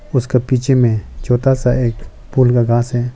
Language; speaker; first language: Hindi; non-native, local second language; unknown